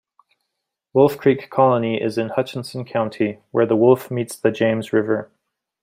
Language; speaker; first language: English; native; English